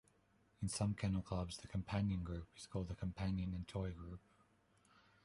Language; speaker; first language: English; non-native, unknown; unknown